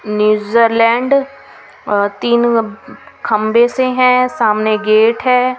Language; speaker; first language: Hindi; non-native, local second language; Punjabi